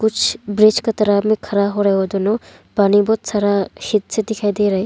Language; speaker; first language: Hindi; non-native, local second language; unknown